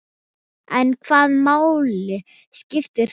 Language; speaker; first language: Icelandic; non-native, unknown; Thai